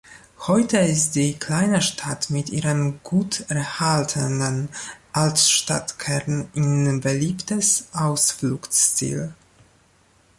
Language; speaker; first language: German; non-native, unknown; Polish